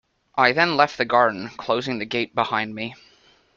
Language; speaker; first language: English; native; English